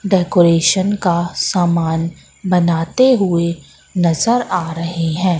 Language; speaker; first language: Hindi; native; Hindi